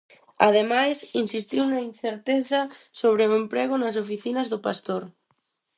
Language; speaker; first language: Galician; non-native, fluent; Spanish